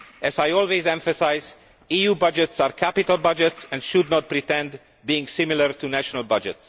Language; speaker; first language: English; non-native, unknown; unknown